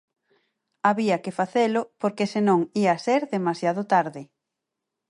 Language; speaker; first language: Galician; native; Galician